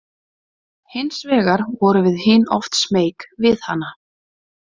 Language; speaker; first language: Icelandic; native; Icelandic